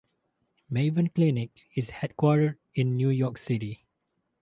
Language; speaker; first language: English; non-native, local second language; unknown